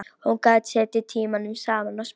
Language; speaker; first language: Icelandic; non-native, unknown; Polish